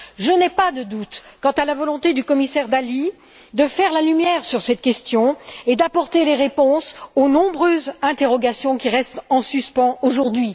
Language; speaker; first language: French; native; French